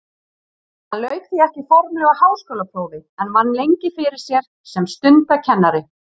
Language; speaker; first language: Icelandic; native; Icelandic